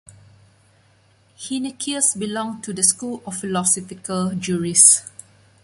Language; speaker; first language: English; non-native, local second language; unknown